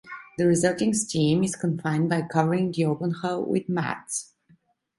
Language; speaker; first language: English; non-native, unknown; Italian